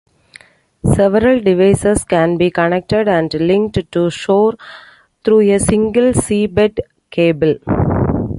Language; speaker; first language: English; non-native, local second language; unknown